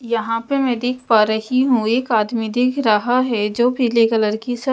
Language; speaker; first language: Hindi; non-native, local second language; Punjabi